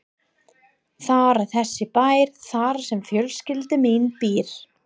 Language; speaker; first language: Icelandic; non-native, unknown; English